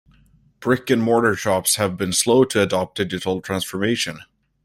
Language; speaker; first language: English; native; English